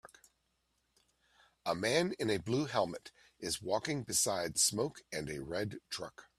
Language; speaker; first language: English; native; English